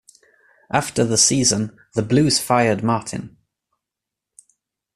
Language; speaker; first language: English; non-native, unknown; Swedish